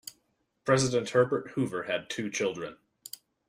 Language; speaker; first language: English; native; English